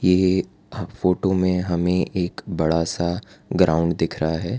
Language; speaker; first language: Hindi; non-native, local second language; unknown